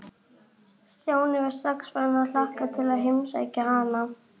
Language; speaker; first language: Icelandic; native; Icelandic